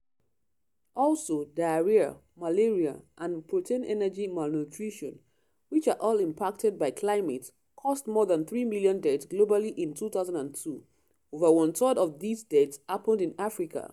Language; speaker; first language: English; non-native, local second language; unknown